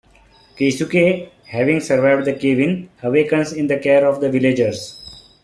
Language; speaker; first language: English; non-native, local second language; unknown